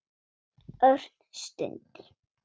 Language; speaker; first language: Icelandic; non-native, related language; Swedish